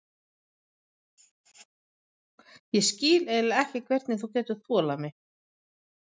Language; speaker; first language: Icelandic; non-native, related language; Swedish